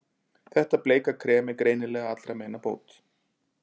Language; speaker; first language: Icelandic; native; Icelandic